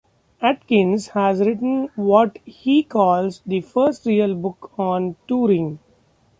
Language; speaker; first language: English; non-native, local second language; Marathi